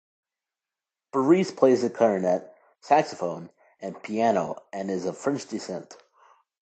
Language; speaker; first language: English; native; English